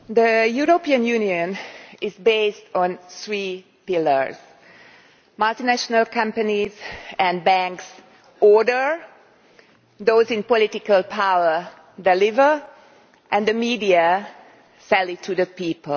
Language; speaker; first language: English; non-native, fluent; Hungarian